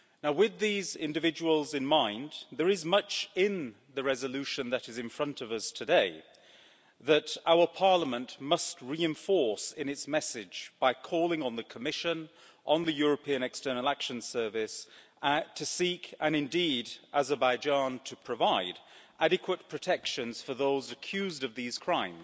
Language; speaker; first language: English; native; English